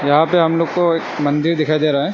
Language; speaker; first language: Hindi; non-native, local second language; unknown